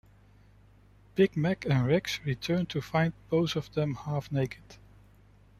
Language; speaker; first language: English; non-native, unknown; Dutch